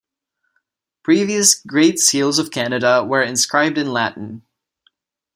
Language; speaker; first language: English; non-native, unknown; Czech